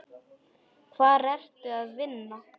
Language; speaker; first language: Icelandic; non-native, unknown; Polish